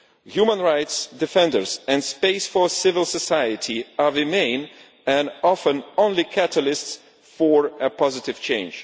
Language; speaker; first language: English; non-native, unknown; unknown